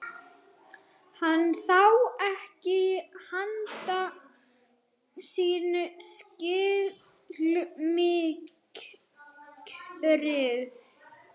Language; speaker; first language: Icelandic; non-native, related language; Swedish